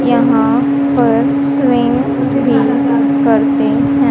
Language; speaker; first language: Hindi; native; Hindi